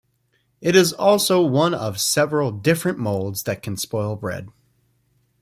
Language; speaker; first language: English; native; English